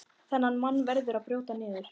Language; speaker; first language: Icelandic; native; Icelandic